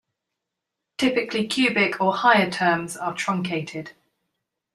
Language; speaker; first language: English; native; English